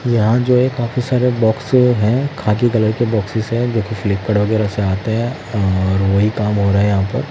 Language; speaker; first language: Hindi; native; Hindi